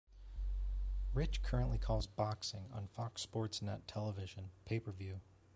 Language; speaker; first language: English; native; English